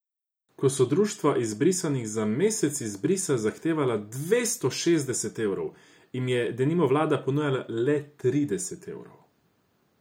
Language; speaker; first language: Slovenian; non-native, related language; Croatian